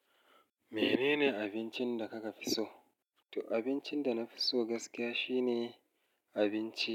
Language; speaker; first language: Hausa; native; Hausa